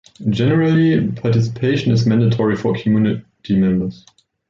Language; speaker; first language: English; non-native, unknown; German